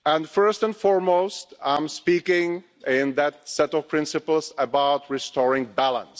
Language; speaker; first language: English; non-native, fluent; Czech